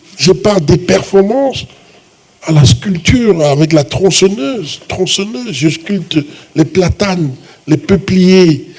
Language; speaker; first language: French; non-native, local second language; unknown